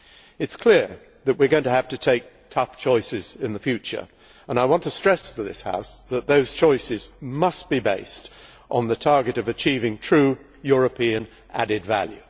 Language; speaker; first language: English; native; English